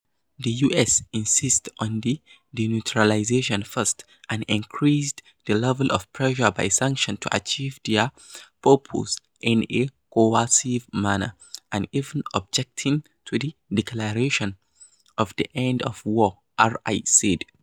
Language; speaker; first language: English; non-native, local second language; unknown